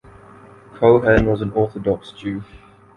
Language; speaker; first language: English; non-native, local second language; Urdu